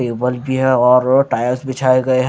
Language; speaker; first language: Hindi; non-native, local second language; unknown